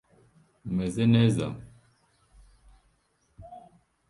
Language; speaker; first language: English; non-native, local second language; Kinyarwanda